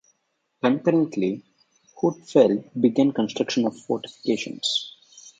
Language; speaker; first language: English; non-native, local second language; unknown